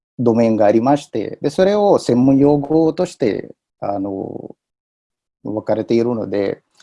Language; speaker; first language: Japanese; non-native, fluent; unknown